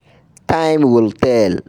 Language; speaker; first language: English; non-native, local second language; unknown